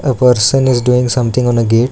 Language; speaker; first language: English; non-native, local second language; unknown